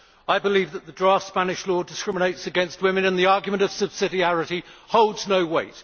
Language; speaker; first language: English; native; English